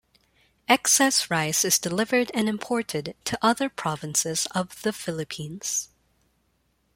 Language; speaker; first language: English; non-native, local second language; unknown